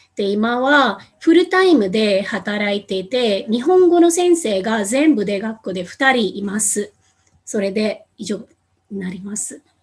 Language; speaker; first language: Japanese; non-native, fluent; Hindi